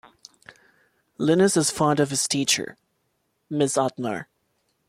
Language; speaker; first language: English; non-native, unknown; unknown